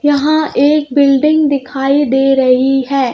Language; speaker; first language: Hindi; native; Hindi